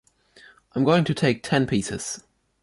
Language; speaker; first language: English; non-native, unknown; German